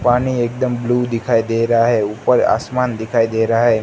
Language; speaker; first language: Hindi; non-native, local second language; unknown